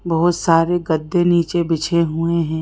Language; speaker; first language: Hindi; native; Hindi